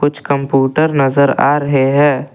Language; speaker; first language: Hindi; non-native, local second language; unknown